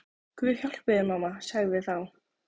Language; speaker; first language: Icelandic; native; Icelandic